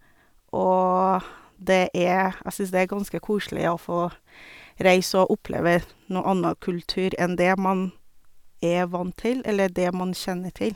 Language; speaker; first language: Norwegian; non-native, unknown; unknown